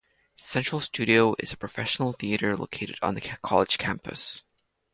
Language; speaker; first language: English; non-native, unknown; Latvian